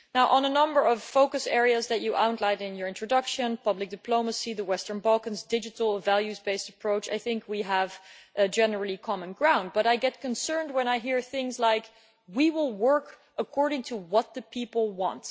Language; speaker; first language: English; non-native, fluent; Dutch